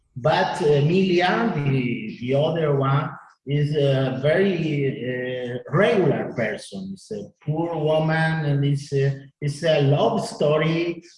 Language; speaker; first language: English; non-native, learner; Spanish